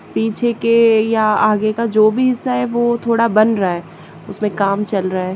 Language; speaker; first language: Hindi; native; Hindi